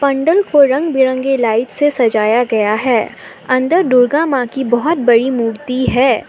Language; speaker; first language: Hindi; non-native, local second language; Assamese